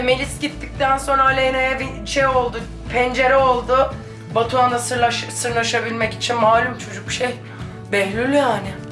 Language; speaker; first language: Turkish; early bilingual, other home language; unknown